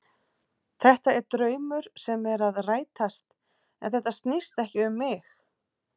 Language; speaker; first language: Icelandic; native; Icelandic